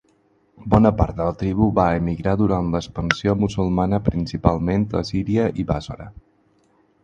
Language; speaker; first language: Catalan; non-native, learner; Spanish